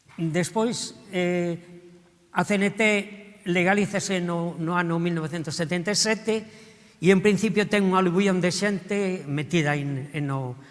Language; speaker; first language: Galician; early bilingual, other home language; Spanish